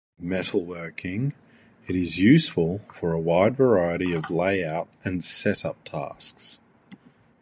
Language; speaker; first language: English; native; English